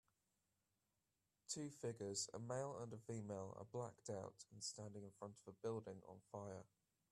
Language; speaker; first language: English; native; English